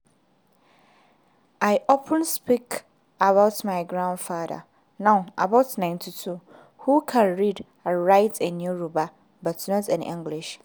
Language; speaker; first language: English; non-native, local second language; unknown